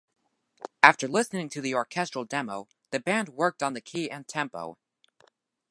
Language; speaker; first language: English; native; English